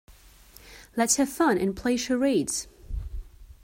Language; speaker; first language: English; non-native, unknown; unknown